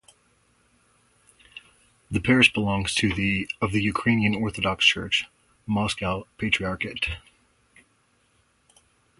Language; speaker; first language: English; native; English